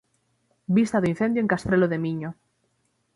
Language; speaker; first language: Galician; native; Galician